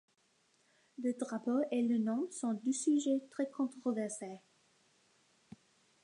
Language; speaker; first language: French; non-native, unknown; English